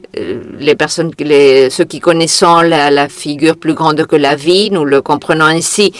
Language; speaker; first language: French; non-native, fluent; Catalan